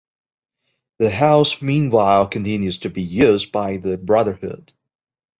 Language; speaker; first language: English; non-native, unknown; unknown